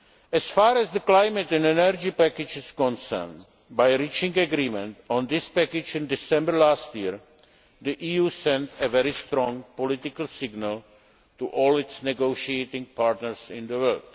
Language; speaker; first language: English; non-native, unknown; Czech